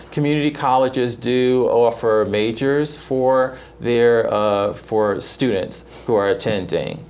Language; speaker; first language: English; native; English